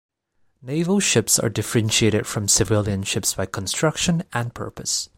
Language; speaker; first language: English; non-native, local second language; Cantonese